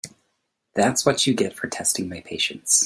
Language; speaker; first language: English; native; English